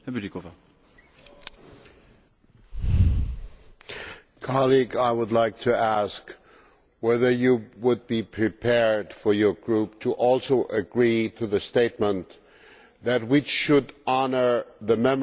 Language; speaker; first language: English; non-native, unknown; German